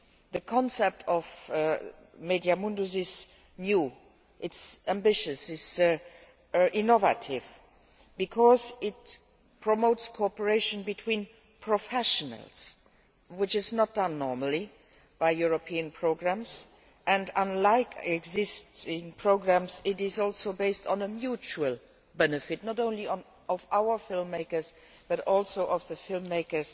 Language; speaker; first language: English; non-native, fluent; Luxembourgish